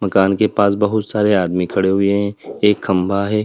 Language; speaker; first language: Hindi; native; Hindi